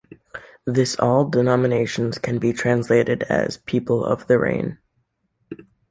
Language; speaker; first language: English; native; English